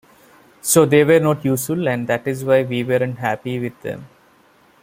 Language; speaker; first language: English; non-native, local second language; Malayalam